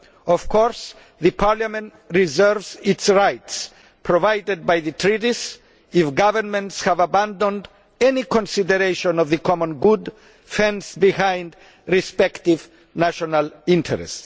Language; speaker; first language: English; non-native, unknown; Greek